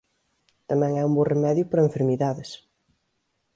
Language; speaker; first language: Galician; native; Galician